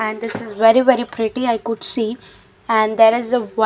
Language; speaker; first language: English; non-native, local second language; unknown